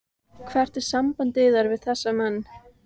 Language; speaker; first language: Icelandic; native; Icelandic